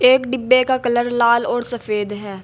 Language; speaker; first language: Hindi; native; Hindi